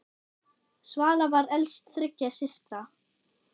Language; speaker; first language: Icelandic; non-native, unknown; German